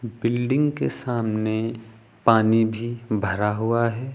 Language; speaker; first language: Hindi; native; Hindi